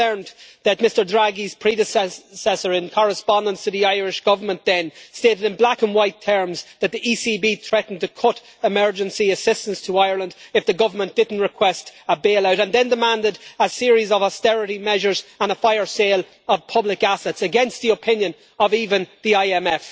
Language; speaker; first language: English; native; English